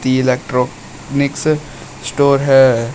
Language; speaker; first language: Hindi; native; Hindi